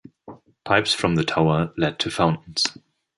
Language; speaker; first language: English; non-native, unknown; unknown